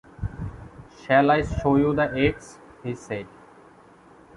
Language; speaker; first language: English; non-native, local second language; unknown